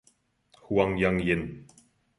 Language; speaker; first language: English; non-native, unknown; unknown